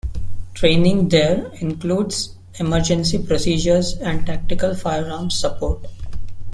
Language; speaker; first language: English; non-native, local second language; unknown